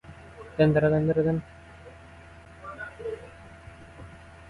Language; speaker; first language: English; non-native, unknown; Central Kurdish